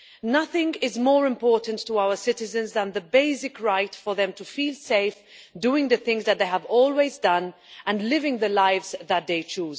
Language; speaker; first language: English; non-native, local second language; Maltese